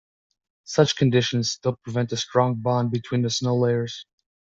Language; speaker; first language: English; native; English